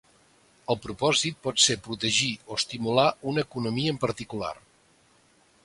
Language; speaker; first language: Catalan; native; Catalan